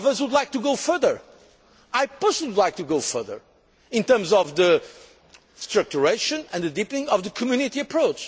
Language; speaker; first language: English; non-native, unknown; Portuguese